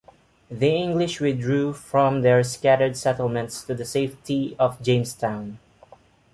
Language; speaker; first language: English; non-native, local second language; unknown